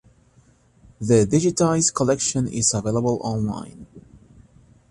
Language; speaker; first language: English; native; English